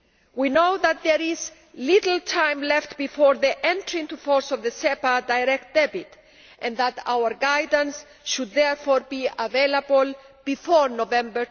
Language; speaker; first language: English; non-native, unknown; Greek